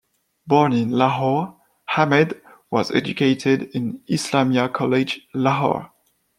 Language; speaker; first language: English; non-native, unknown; French